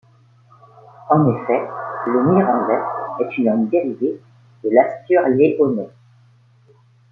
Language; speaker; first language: French; native; French